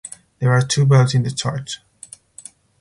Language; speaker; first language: English; non-native, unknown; Spanish